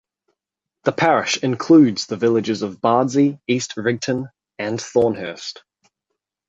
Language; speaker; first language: English; native; English